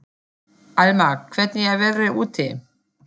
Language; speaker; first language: Icelandic; non-native, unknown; German